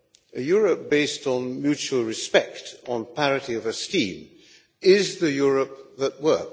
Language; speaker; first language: English; non-native, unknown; Hungarian